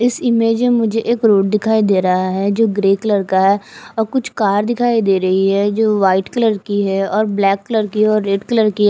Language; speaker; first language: Hindi; non-native, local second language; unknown